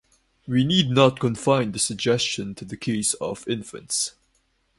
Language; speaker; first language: English; non-native, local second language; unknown